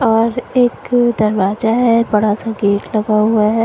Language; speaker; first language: Hindi; non-native, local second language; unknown